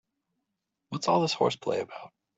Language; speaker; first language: English; native; English